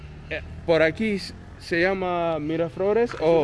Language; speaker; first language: Spanish; non-native, fluent; English